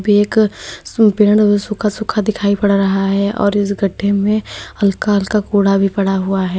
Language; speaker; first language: Hindi; native; Hindi